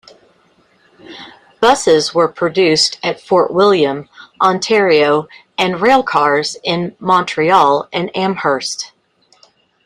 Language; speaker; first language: English; native; English